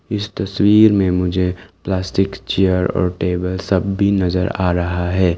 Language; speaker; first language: Hindi; non-native, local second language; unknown